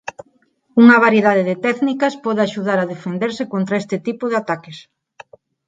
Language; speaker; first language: Galician; non-native, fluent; Spanish